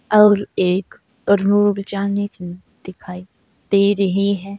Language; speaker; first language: Hindi; native; Hindi